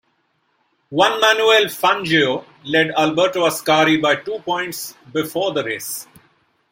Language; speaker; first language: English; non-native, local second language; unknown